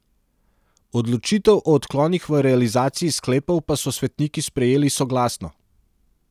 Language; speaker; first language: Slovenian; non-native, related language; Serbian